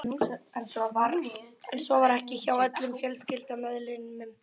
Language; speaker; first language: Icelandic; native; Icelandic